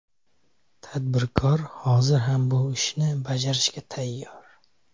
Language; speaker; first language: Uzbek; native; Uzbek